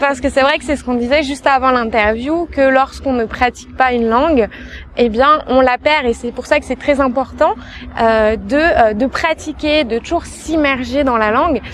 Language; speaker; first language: French; native; French